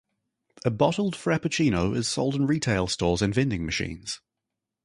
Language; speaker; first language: English; native; English